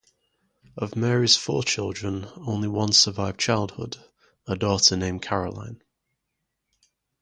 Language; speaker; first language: English; native; English